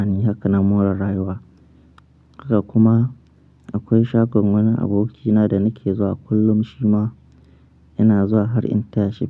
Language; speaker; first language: Hausa; non-native, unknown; Akan